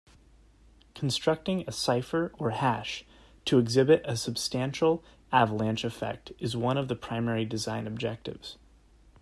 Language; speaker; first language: English; native; English